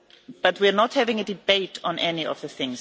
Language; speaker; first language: English; non-native, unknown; German